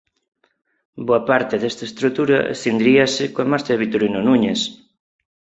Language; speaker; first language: Galician; non-native, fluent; Spanish